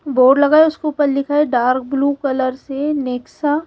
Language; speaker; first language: Hindi; native; Hindi